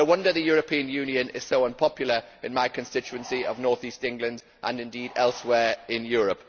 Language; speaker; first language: English; native; English